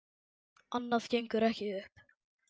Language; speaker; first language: Icelandic; native; Icelandic